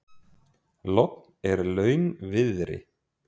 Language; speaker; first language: Icelandic; native; Icelandic